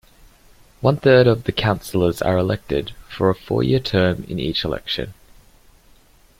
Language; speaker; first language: English; native; English